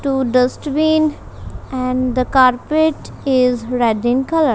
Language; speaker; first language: English; non-native, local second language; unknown